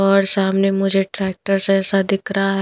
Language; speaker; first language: Hindi; non-native, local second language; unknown